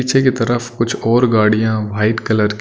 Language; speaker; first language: Hindi; non-native, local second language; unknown